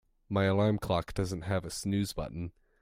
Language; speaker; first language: English; native; English